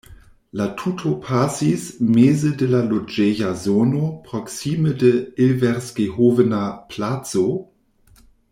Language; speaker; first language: Esperanto; non-native, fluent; German